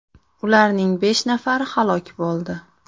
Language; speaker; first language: Uzbek; native; Uzbek